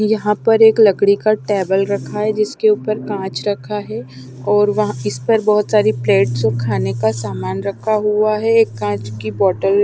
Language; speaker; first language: Hindi; non-native, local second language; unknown